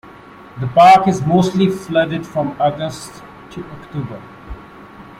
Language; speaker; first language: English; non-native, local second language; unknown